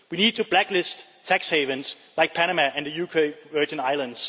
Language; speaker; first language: English; non-native, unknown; Danish